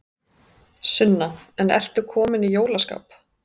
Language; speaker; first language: Icelandic; native; Icelandic